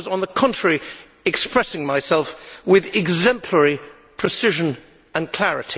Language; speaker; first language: English; native; English